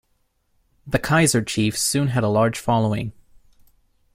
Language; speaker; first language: English; non-native, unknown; German